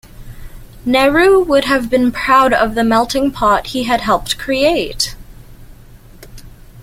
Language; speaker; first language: English; native; English